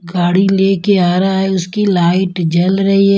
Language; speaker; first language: Hindi; non-native, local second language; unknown